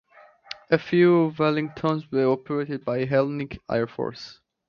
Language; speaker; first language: English; native; English